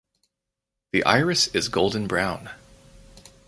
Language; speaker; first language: English; native; English